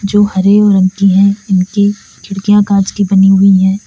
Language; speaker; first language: Hindi; native; Hindi